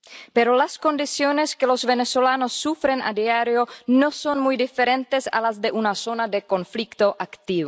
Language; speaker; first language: Spanish; non-native, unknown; Czech